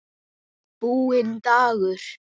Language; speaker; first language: Icelandic; native; Icelandic